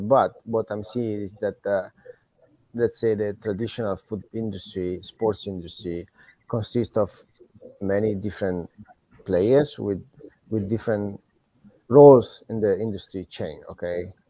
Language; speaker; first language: English; non-native, fluent; Italian